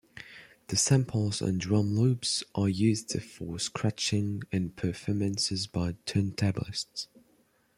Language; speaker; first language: English; non-native, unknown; French